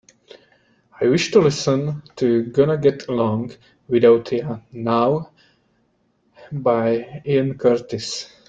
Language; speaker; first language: English; native; English